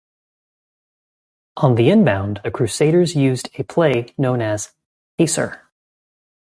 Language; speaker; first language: English; native; English